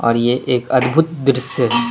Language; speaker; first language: Hindi; non-native, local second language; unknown